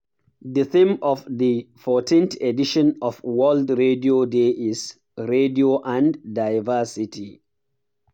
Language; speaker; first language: English; non-native, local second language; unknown